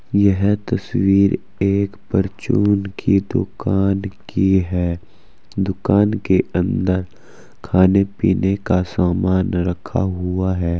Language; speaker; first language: Hindi; native; Hindi